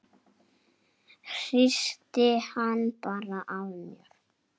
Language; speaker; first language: Icelandic; native; Icelandic